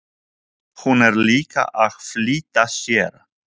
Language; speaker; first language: Icelandic; non-native, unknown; Polish